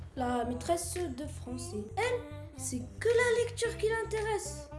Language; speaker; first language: French; native; French